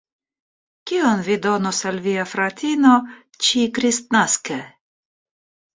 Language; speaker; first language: Esperanto; non-native, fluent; Russian